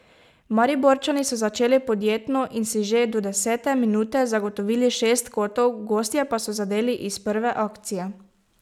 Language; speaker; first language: Slovenian; native; Slovenian